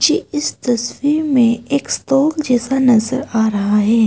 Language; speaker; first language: Hindi; non-native, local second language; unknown